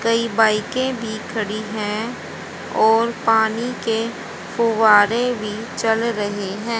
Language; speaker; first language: Hindi; native; Hindi